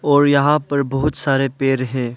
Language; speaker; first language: Hindi; non-native, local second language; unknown